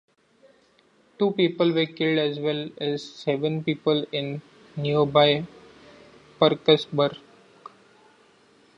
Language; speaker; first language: English; non-native, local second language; Marathi